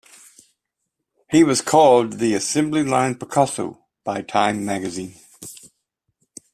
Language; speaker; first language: English; native; English